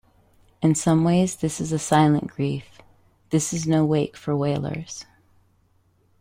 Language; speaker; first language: English; native; English